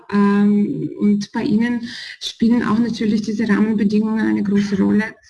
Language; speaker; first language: German; non-native, fluent; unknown